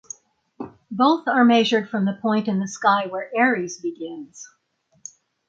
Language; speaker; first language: English; native; English